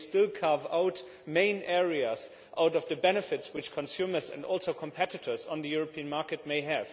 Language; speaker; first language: English; non-native, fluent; German